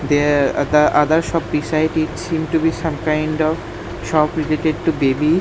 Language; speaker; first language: English; non-native, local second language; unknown